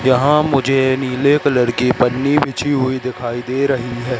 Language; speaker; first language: Hindi; native; Hindi